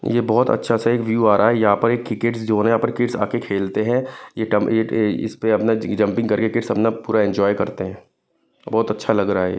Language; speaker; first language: Hindi; non-native, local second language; Punjabi